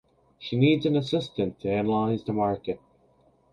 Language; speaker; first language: English; native; English